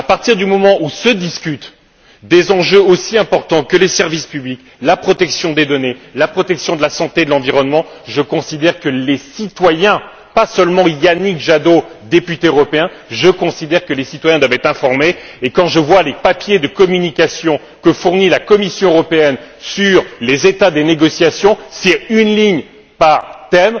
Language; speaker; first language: French; native; French